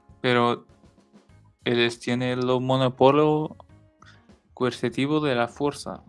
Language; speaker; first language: Spanish; non-native, related language; Portuguese